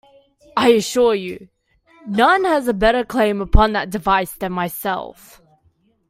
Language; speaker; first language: English; native; English